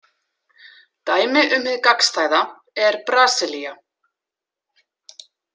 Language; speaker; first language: Icelandic; native; Icelandic